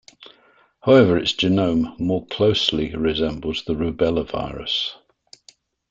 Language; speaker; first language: English; native; English